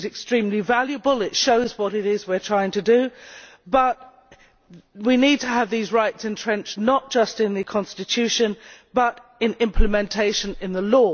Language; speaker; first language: English; native; English